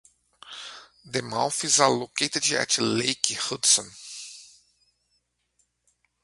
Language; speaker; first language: English; native; English